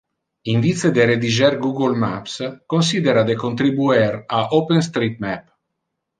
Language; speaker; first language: Interlingua; non-native, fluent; Italian